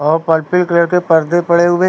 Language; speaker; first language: Hindi; native; Hindi